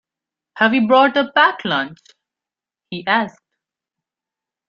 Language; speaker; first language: English; non-native, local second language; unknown